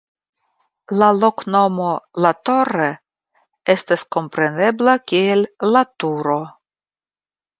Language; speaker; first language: Esperanto; non-native, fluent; Russian